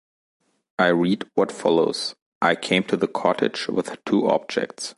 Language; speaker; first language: English; non-native, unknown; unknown